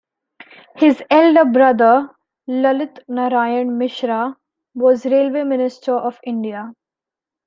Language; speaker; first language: English; non-native, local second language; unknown